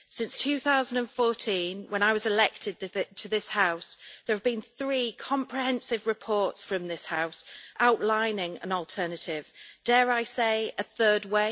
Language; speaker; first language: English; native; English